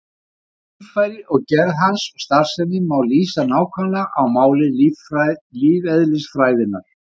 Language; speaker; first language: Icelandic; native; Icelandic